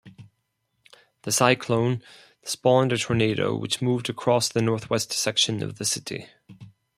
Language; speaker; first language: English; non-native, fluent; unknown